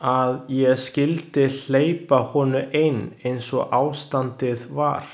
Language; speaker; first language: Icelandic; non-native, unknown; Chinese